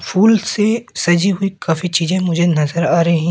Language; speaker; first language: Hindi; native; Hindi